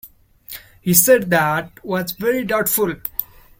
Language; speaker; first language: English; non-native, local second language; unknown